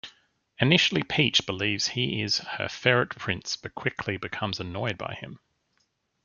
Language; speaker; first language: English; native; English